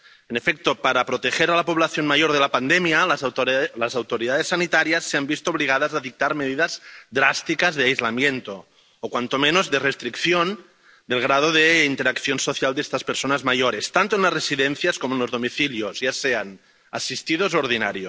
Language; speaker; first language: Spanish; non-native, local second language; Catalan